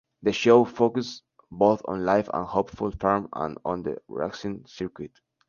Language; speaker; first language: English; non-native, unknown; Spanish